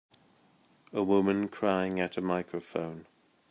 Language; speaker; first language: English; native; English